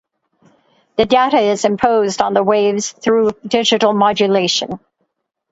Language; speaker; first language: English; native; English